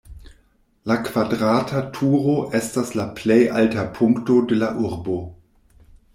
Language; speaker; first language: Esperanto; non-native, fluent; German